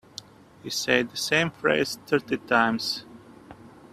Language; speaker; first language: English; native; English